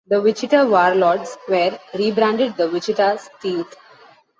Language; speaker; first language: English; non-native, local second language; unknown